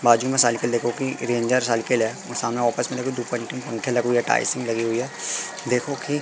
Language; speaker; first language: Hindi; native; Hindi